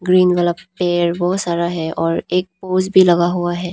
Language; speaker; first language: Hindi; non-native, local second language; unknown